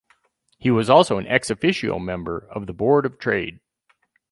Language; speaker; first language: English; native; English